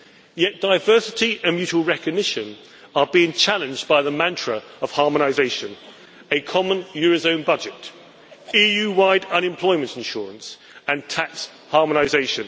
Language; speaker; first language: English; native; English